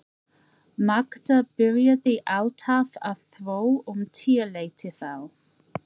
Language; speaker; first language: Icelandic; non-native, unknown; English